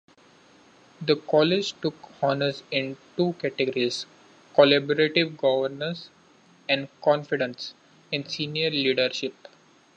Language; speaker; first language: English; non-native, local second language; Marathi